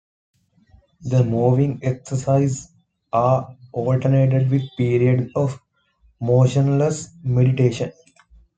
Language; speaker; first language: English; non-native, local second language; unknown